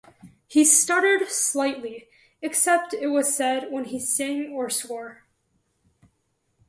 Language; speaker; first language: English; native; English